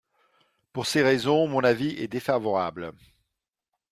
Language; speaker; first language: French; non-native, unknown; Dutch